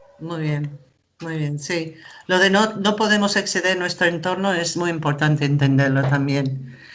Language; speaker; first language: Spanish; non-native, fluent; English